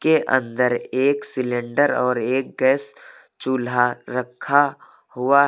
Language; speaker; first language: Hindi; native; Hindi